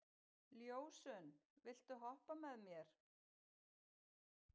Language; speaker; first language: Icelandic; native; Icelandic